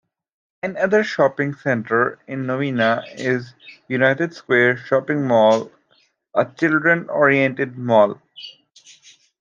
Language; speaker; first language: English; native; English